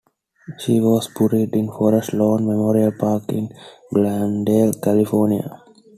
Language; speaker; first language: English; non-native, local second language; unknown